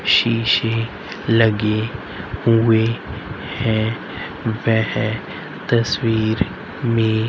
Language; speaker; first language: Hindi; native; Hindi